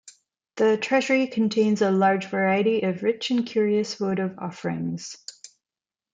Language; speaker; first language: English; non-native, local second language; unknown